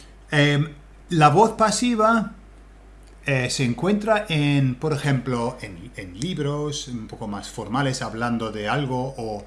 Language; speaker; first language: Spanish; non-native, fluent; English